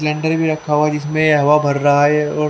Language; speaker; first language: Hindi; native; Hindi